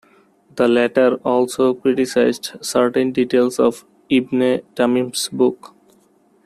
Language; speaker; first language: English; non-native, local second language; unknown